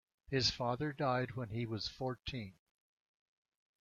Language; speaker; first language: English; native; English